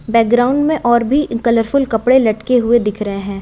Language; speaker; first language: Hindi; native; Hindi